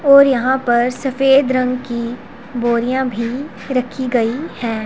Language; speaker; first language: Hindi; non-native, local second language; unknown